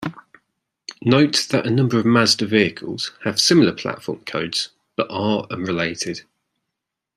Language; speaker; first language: English; native; English